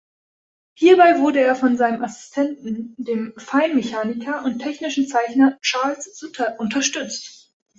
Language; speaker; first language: German; native; German